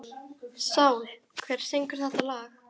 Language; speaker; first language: Icelandic; native; Icelandic